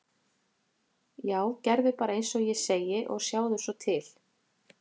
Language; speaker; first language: Icelandic; native; Icelandic